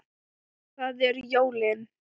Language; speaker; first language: Icelandic; non-native, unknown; Thai